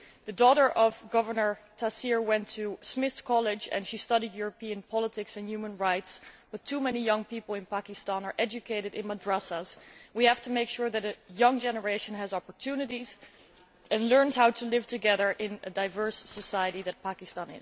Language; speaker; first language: English; non-native, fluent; Dutch